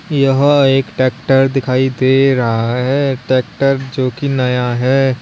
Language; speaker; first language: Hindi; native; Hindi